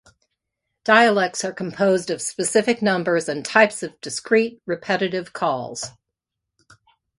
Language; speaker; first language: English; native; English